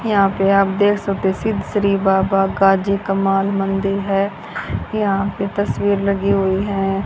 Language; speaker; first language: Hindi; native; Hindi